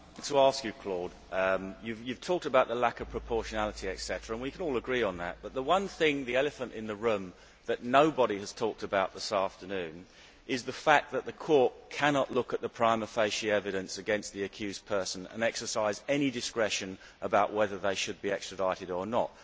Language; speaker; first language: English; native; English